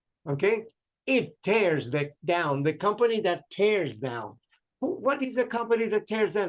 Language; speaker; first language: English; non-native, fluent; Spanish